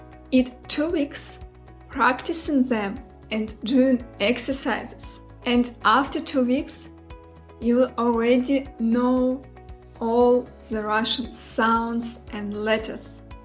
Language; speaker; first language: English; non-native, fluent; Russian